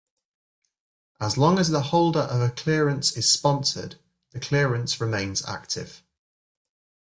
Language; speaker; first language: English; native; English